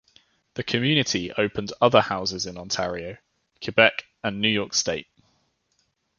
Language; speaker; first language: English; native; English